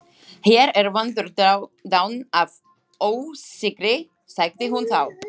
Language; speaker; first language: Icelandic; non-native, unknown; Slovak